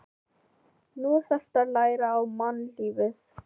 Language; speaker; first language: Icelandic; non-native, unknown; Filipino